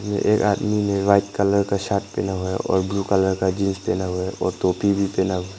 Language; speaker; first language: Hindi; non-native, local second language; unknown